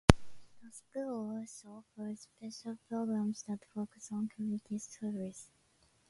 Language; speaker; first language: English; non-native, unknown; Japanese